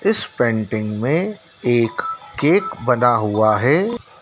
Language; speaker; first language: Hindi; native; Hindi